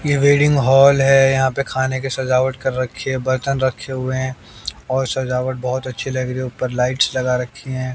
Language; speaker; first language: Hindi; native; Hindi